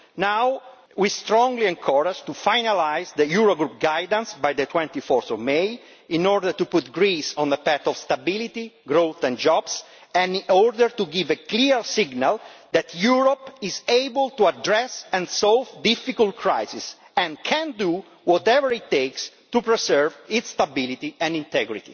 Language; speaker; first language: English; non-native, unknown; Italian